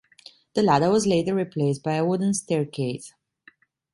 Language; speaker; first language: English; non-native, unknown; Italian